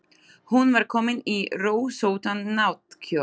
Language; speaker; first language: Icelandic; non-native, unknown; Slovak